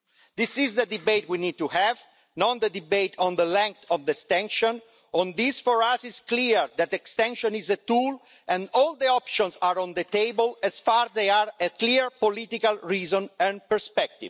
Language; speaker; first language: English; non-native, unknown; Italian